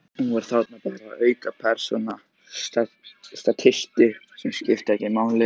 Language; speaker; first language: Icelandic; native; Icelandic